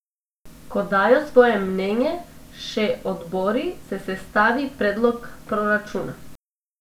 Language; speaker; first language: Slovenian; non-native, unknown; Macedonian